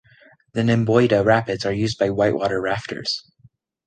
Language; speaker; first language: English; native; English